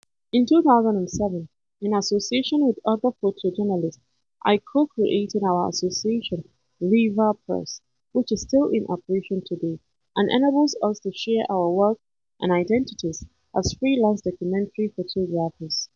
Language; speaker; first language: English; non-native, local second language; Hausa